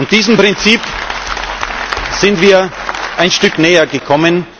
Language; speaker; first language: German; native; German